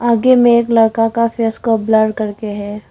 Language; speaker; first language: Hindi; early bilingual, other home language; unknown